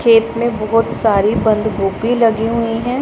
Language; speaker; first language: Hindi; non-native, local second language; Punjabi